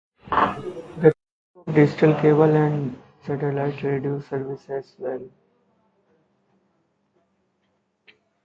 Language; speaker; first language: English; non-native, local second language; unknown